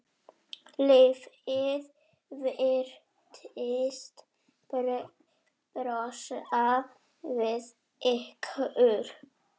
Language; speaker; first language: Icelandic; non-native, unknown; Polish